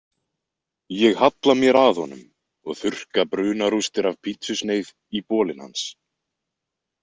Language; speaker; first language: Icelandic; native; Icelandic